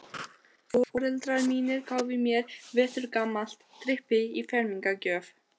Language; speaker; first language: Icelandic; non-native, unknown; Albanian